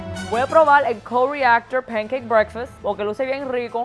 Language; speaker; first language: Spanish; early bilingual, other home language; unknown